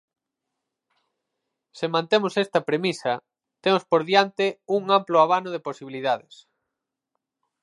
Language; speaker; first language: Galician; native; Galician